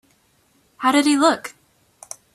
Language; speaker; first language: English; native; English